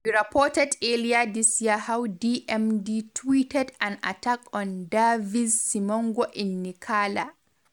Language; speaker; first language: English; non-native, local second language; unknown